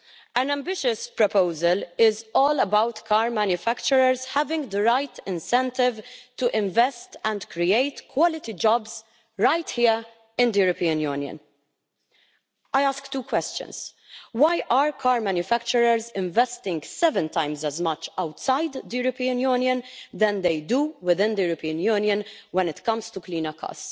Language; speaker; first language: English; non-native, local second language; Maltese